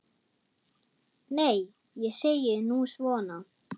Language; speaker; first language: Icelandic; non-native, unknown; German